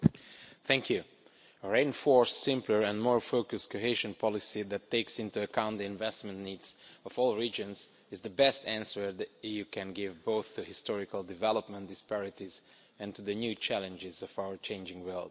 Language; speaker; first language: English; non-native, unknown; Romanian